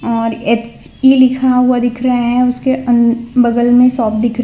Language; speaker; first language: Hindi; non-native, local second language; Gujarati